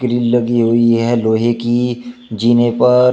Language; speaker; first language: Hindi; native; Hindi